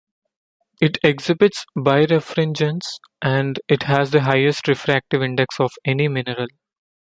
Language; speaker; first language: English; non-native, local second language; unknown